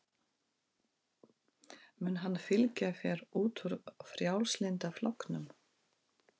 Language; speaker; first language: Icelandic; non-native, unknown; Russian